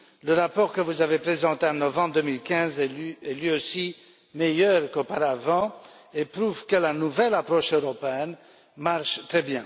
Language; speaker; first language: French; non-native, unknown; Romanian